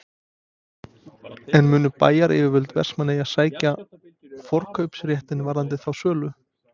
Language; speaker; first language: Icelandic; non-native, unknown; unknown